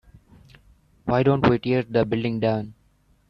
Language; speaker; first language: English; native; English